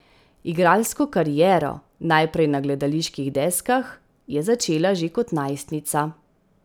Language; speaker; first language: Slovenian; native; Slovenian